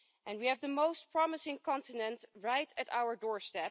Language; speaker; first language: English; non-native, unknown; Dutch